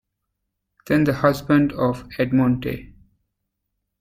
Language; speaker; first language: English; native; English